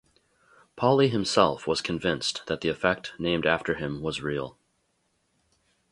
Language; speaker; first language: English; native; English